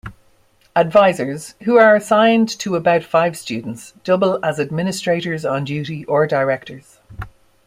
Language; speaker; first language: English; native; English